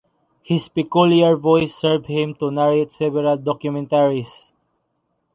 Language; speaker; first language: English; non-native, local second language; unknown